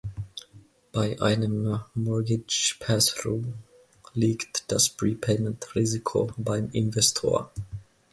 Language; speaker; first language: German; non-native, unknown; Finnish